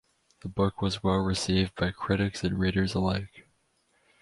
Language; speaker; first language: English; native; English